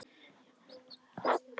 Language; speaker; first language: Icelandic; non-native, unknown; Polish